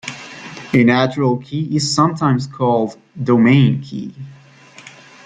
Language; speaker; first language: English; native; English